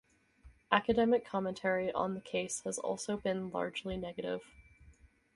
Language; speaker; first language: English; native; English